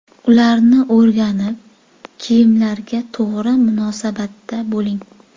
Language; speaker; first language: Uzbek; native; Uzbek